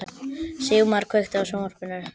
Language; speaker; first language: Icelandic; non-native, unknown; Catalan